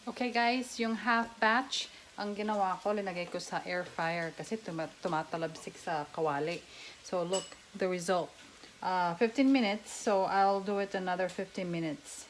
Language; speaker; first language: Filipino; non-native, local second language; Pampanga